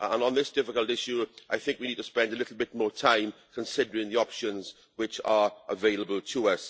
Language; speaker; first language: English; native; English